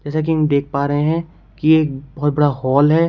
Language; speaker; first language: Hindi; native; Hindi